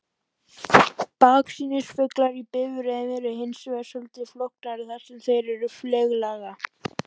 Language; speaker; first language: Icelandic; native; Icelandic